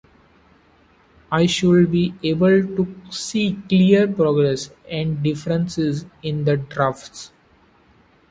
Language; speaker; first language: English; non-native, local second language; Marathi